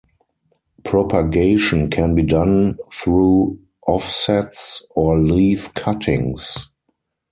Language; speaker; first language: English; non-native, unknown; German